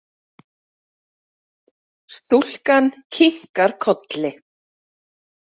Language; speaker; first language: Icelandic; native; Icelandic